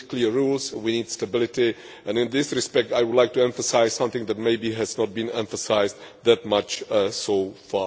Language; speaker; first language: English; non-native, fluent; Czech